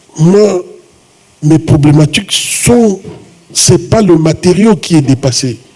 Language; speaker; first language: French; non-native, local second language; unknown